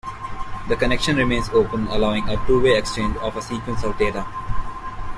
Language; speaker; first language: English; non-native, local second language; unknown